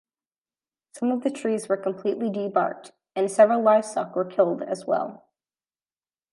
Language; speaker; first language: English; native; English